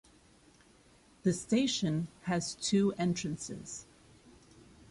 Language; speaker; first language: English; native; English